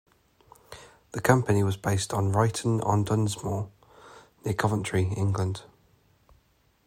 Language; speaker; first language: English; native; English